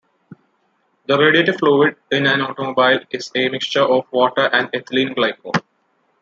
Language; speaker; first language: English; non-native, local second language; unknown